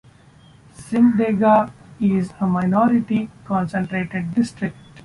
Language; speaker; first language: English; non-native, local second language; Marathi